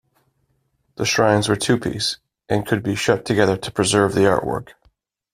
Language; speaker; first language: English; native; English